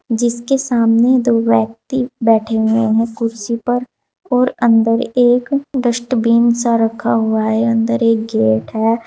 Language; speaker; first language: Hindi; native; Hindi